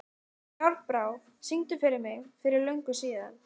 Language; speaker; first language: Icelandic; native; Icelandic